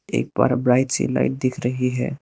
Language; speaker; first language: Hindi; non-native, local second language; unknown